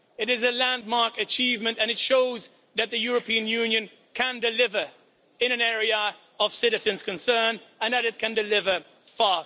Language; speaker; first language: English; non-native, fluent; Dutch